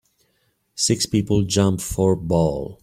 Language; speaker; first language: English; native; English